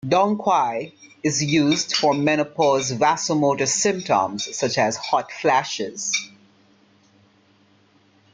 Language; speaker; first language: English; native; English